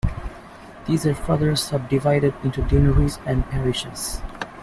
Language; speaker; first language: English; native; English